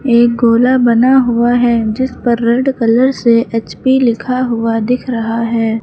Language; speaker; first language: Hindi; native; Hindi